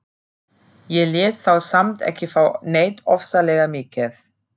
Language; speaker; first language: Icelandic; non-native, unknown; German